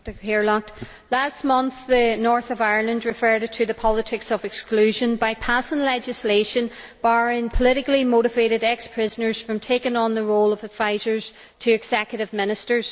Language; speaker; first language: English; native; English